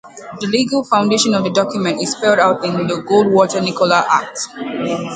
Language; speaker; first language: English; native; English